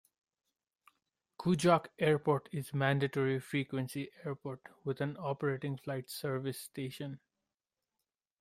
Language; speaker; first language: English; non-native, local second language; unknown